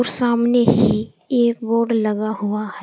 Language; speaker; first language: Hindi; native; Hindi